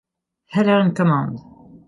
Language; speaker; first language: English; non-native, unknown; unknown